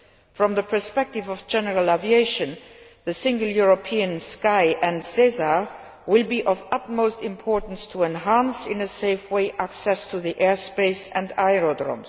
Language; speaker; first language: English; non-native, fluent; Luxembourgish